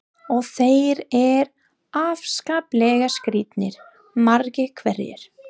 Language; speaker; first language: Icelandic; non-native, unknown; English